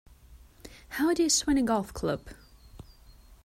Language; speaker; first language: English; non-native, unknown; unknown